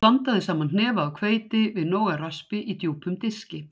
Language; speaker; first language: Icelandic; native; Icelandic